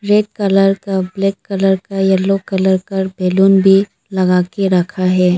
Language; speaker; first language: Hindi; non-native, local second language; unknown